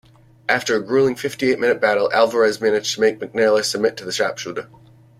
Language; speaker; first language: English; native; English